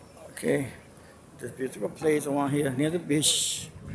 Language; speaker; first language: English; non-native, local second language; Spanish